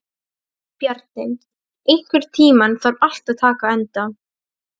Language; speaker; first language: Icelandic; non-native, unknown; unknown